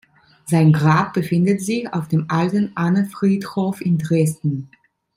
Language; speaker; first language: German; non-native, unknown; Italian